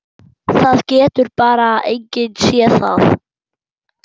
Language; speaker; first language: Icelandic; non-native, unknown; German